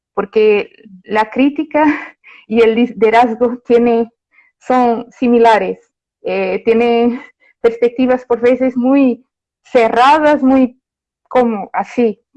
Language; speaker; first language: Spanish; non-native, related language; Portuguese